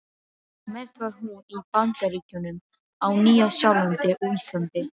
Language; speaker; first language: Icelandic; non-native, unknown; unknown